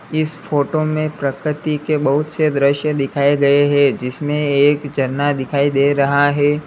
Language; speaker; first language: Hindi; native; Hindi